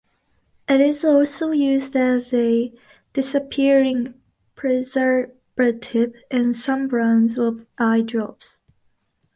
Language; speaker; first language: English; non-native, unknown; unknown